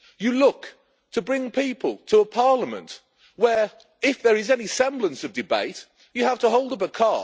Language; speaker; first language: English; native; English